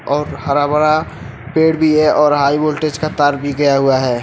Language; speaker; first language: Hindi; native; Hindi